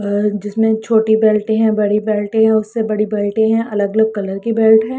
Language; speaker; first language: Hindi; non-native, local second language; Punjabi